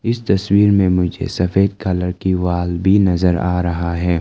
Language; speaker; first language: Hindi; non-native, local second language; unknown